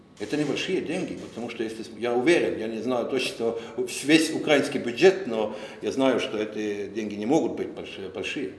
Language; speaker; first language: Russian; non-native, fluent; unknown